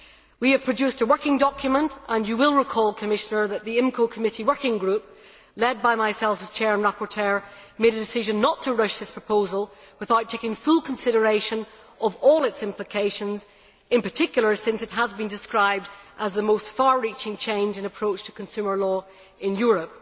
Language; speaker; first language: English; native; English